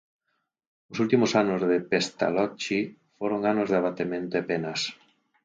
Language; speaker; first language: Galician; native; Galician